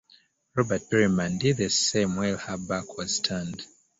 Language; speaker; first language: English; native; English